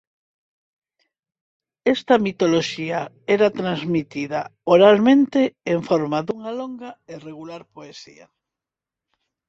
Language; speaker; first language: Galician; non-native, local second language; Spanish